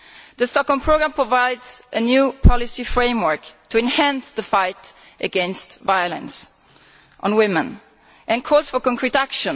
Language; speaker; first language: English; non-native, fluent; Italian